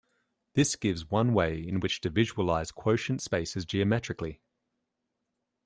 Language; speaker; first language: English; native; English